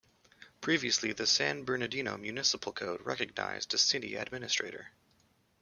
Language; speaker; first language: English; native; English